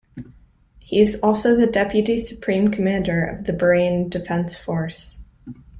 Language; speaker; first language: English; native; English